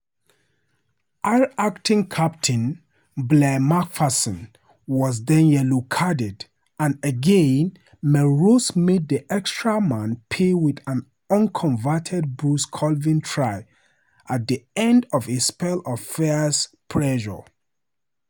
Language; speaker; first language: English; non-native, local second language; Hausa